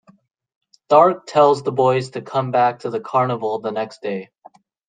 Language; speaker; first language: English; native; English